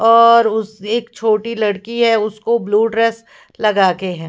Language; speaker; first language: Hindi; non-native, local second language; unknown